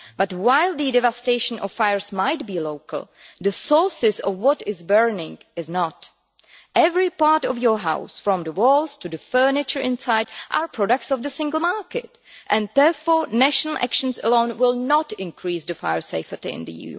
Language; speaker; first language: English; non-native, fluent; Czech